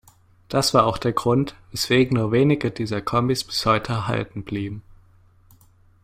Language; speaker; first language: German; native; German